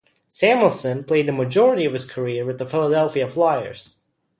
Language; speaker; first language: English; native; English